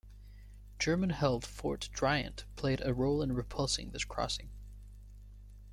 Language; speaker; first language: English; native; English